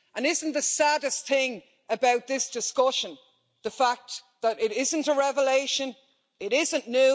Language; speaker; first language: English; native; English